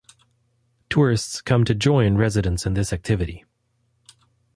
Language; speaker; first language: English; non-native, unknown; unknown